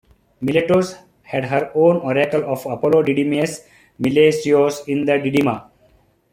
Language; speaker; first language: English; non-native, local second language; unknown